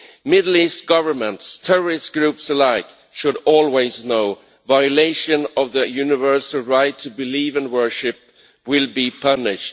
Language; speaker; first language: English; non-native, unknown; Swedish